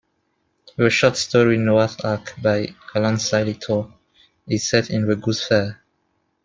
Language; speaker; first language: English; non-native, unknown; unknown